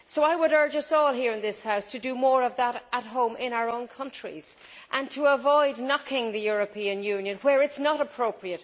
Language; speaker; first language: English; native; English